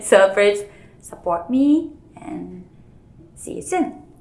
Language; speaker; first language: English; non-native, learner; Japanese